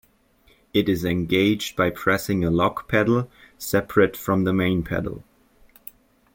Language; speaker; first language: English; native; English